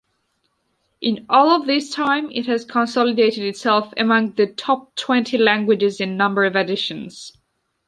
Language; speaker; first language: English; non-native, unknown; Georgian